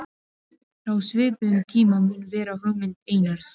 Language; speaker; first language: Icelandic; non-native, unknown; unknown